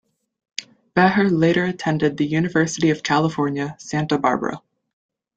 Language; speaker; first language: English; native; English